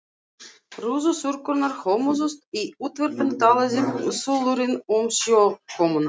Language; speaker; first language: Icelandic; non-native, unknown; Russian